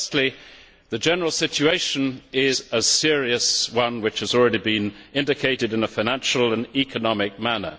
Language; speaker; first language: English; native; English